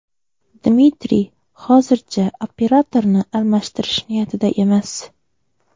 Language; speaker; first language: Uzbek; native; Uzbek